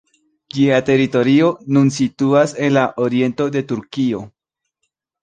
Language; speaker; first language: Esperanto; non-native, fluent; Spanish